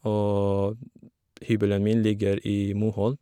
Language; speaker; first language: Norwegian; non-native, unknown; Kurdish